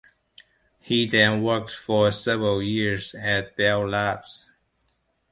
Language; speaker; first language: English; non-native, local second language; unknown